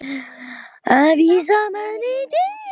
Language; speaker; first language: Icelandic; non-native, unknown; Polish